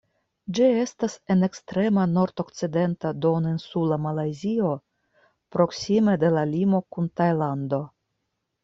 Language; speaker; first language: Esperanto; non-native, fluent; Russian